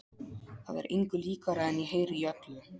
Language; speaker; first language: Icelandic; non-native, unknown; Polish